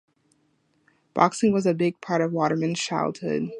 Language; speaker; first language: English; native; English